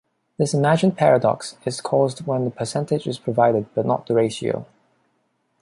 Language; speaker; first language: English; non-native, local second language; Cantonese